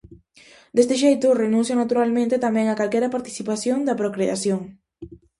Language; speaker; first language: Galician; native; Galician